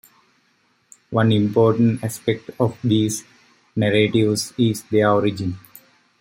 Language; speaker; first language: English; native; English